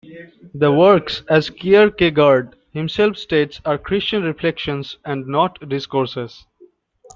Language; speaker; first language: English; non-native, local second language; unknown